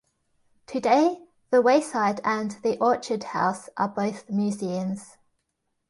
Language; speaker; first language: English; native; English